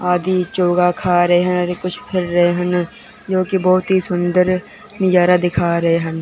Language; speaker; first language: Hindi; non-native, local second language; Punjabi